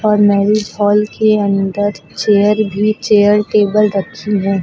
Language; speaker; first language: Hindi; native; Hindi